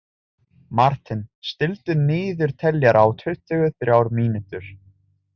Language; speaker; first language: Icelandic; non-native, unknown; Italian